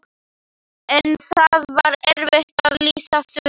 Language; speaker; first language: Icelandic; non-native, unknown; Slovak